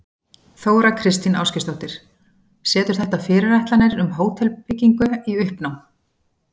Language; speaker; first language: Icelandic; native; Icelandic